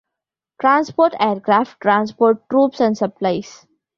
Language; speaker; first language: English; non-native, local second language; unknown